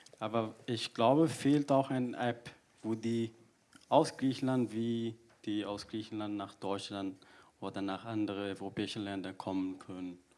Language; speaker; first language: German; non-native, fluent; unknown